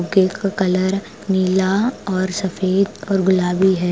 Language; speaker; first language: Hindi; non-native, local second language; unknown